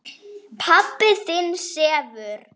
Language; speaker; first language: Icelandic; native; Icelandic